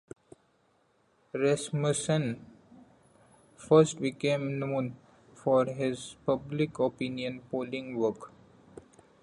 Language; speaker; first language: English; non-native, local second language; Marathi